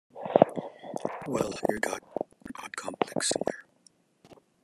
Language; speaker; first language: English; non-native, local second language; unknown